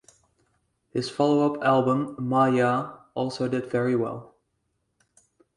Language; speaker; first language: English; non-native, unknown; Dutch